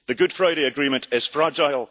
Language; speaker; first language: English; early bilingual, heritage; English